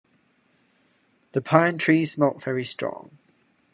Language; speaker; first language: English; non-native, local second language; Cantonese